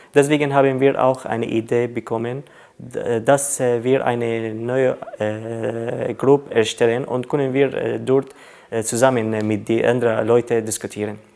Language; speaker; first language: German; non-native, learner; Arabic